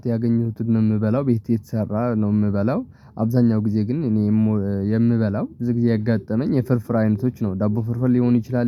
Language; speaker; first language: Amharic; non-native, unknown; Tigrinya